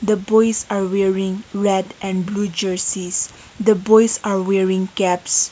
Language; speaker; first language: English; non-native, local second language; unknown